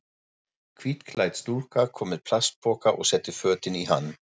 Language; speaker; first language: Icelandic; non-native, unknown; German